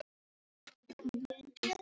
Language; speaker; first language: Icelandic; non-native, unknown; Filipino